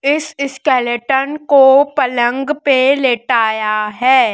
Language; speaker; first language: Hindi; native; Hindi